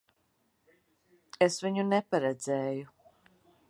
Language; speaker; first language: Latvian; early bilingual, heritage; Latvian